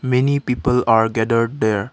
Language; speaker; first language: English; non-native, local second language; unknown